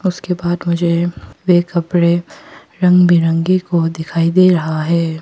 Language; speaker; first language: Hindi; non-native, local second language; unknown